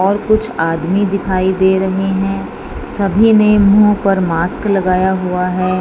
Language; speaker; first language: Hindi; non-native, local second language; Punjabi